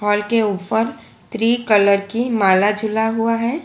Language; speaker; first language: Hindi; non-native, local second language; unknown